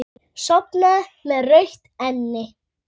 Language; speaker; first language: Icelandic; native; Icelandic